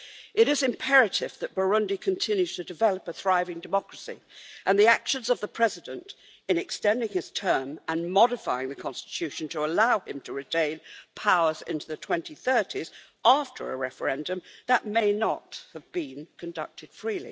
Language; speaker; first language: English; native; English